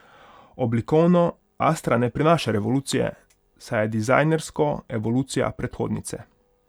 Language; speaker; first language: Slovenian; non-native, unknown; Hungarian